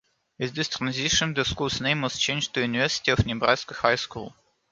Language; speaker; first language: English; non-native, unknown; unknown